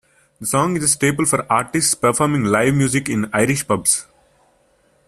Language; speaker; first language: English; non-native, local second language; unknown